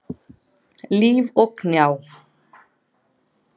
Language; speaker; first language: Icelandic; native; Icelandic